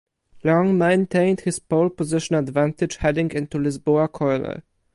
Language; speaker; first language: English; non-native, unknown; Polish